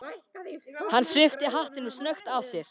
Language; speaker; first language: Icelandic; native; Icelandic